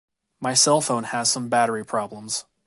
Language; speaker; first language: English; native; English